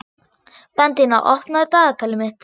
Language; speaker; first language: Icelandic; non-native, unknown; German